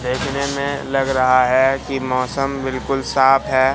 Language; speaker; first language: Hindi; native; Hindi